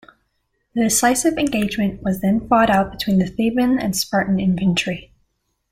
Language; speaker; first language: English; native; English